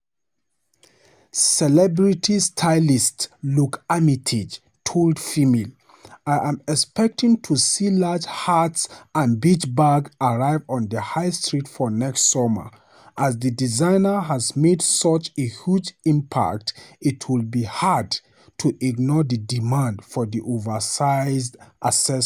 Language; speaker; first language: English; non-native, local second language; Hausa